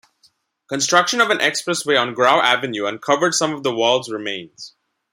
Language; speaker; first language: English; non-native, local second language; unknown